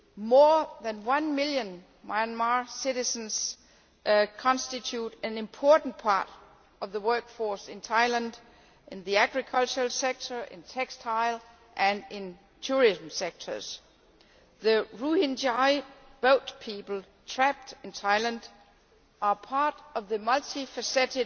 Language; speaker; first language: English; non-native, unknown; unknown